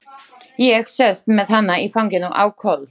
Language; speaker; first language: Icelandic; non-native, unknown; Slovak